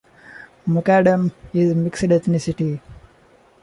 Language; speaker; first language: English; non-native, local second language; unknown